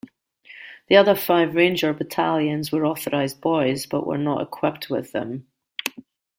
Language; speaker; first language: English; native; English